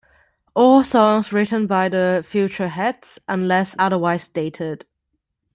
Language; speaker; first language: English; non-native, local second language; Cantonese